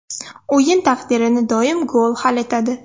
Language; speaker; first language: Uzbek; non-native, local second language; Russian